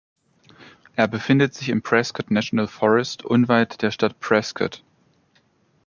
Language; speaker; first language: German; native; German